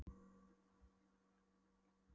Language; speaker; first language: Icelandic; non-native, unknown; Polish